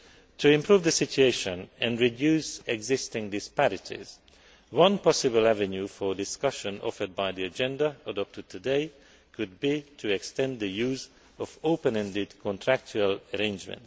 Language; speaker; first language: English; non-native, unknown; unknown